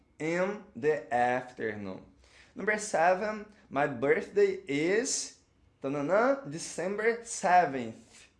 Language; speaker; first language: English; non-native, fluent; Portuguese